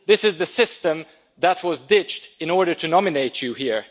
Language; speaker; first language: English; non-native, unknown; Hungarian